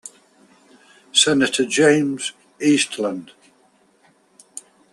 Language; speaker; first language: English; native; English